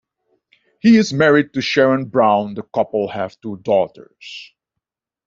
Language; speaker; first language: English; non-native, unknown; Dutch